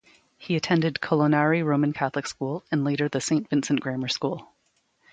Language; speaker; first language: English; native; English